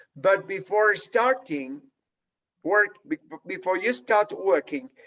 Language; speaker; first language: English; non-native, fluent; Spanish